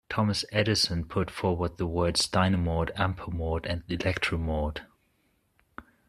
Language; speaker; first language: English; non-native, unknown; German